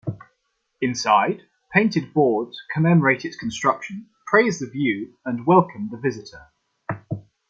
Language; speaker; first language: English; non-native, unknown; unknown